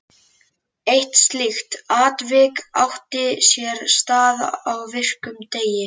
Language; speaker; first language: Icelandic; native; Icelandic